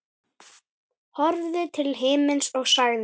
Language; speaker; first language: Icelandic; native; Icelandic